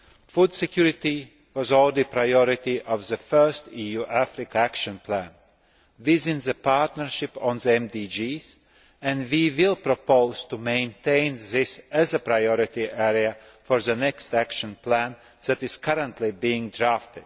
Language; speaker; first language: English; non-native, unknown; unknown